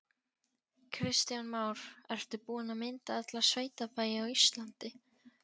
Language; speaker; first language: Icelandic; non-native, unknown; Polish